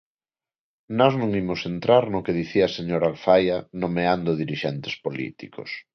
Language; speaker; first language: Galician; non-native, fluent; Spanish